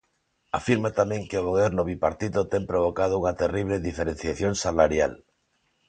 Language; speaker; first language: Galician; non-native, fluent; Spanish